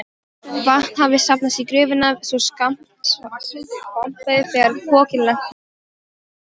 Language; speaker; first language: Icelandic; non-native, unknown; Polish